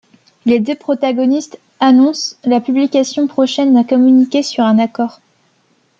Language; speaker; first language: French; native; French